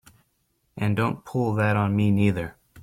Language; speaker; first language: English; native; English